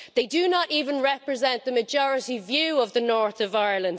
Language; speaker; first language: English; native; English